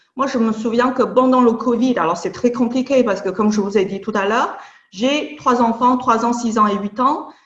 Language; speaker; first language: French; non-native, fluent; Chinese